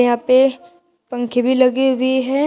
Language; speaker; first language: Hindi; native; Hindi